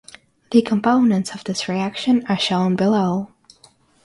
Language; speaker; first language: English; non-native, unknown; Russian